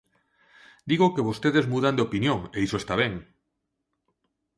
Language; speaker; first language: Galician; non-native, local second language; Spanish